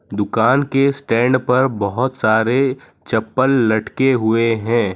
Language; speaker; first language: Hindi; non-native, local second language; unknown